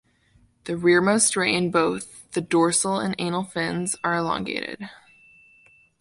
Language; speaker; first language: English; native; English